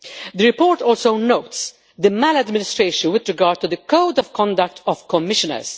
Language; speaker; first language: English; non-native, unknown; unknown